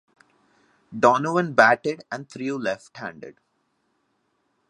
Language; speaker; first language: English; non-native, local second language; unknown